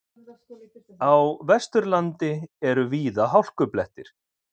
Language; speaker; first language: Icelandic; native; Icelandic